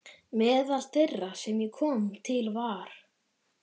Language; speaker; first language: Icelandic; native; Icelandic